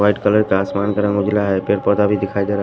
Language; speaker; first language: Hindi; non-native, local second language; Bhojpuri